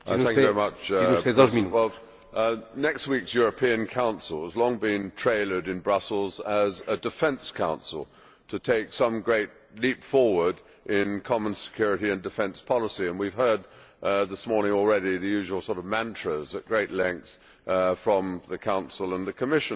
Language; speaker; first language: English; native; English